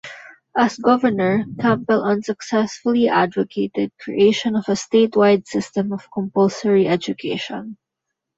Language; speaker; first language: English; non-native, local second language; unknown